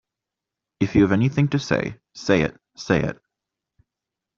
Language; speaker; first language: English; native; English